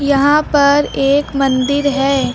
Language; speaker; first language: Hindi; native; Hindi